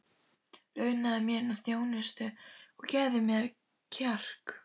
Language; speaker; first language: Icelandic; native; Icelandic